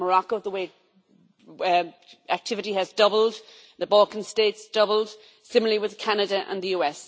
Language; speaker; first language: English; native; English